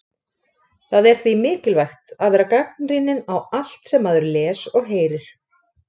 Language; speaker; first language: Icelandic; native; Icelandic